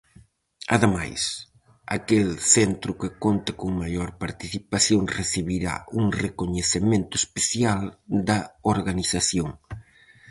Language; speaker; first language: Galician; native; Galician